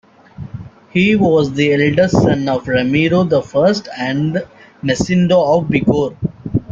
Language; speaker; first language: English; native; English